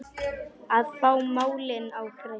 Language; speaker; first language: Icelandic; non-native, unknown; Polish